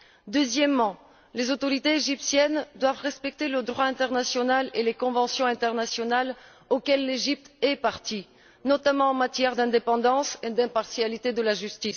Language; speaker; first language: French; non-native, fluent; Bulgarian